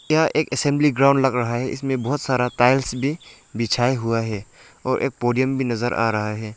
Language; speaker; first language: Hindi; non-native, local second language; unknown